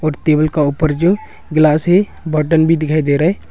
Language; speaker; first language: Hindi; non-native, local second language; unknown